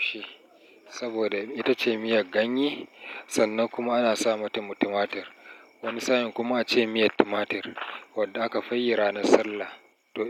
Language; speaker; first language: Hausa; native; Hausa